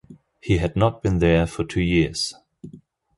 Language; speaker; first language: English; non-native, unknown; German